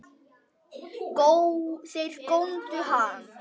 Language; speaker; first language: Icelandic; native; Icelandic